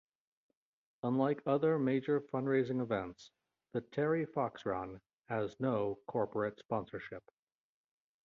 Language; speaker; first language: English; native; English